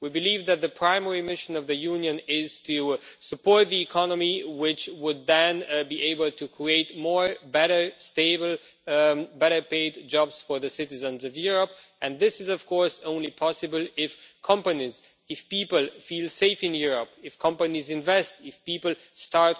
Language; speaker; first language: English; non-native, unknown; Romanian